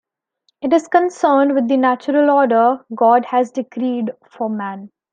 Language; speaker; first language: English; non-native, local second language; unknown